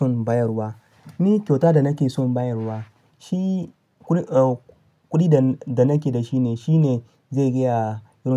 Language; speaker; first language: Hausa; non-native, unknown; Yoruba